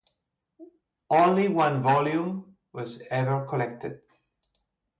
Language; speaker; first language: English; native; English